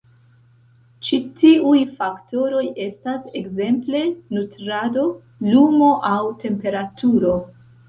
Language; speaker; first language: Esperanto; non-native, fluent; Central Kurdish